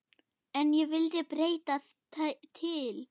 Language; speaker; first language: Icelandic; non-native, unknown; German